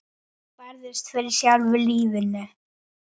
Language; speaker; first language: Icelandic; native; Icelandic